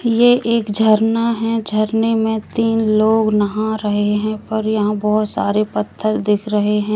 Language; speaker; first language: Hindi; native; Hindi